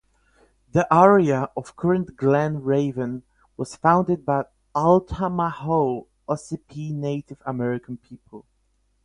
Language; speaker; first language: English; non-native, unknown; Polish